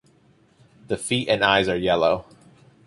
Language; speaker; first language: English; native; English